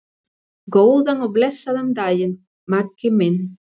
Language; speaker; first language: Icelandic; non-native, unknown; Spanish